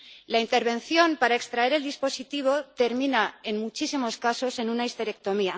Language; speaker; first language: Spanish; native; Spanish